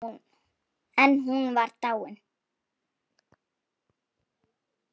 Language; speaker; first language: Icelandic; non-native, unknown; Polish